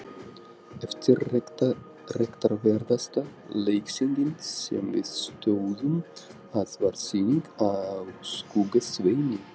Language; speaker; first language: Icelandic; non-native, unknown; Russian